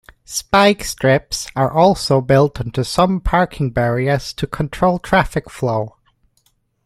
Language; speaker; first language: English; native; English